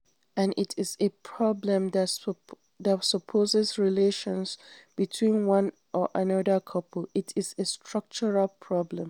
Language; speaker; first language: English; non-native, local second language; Hausa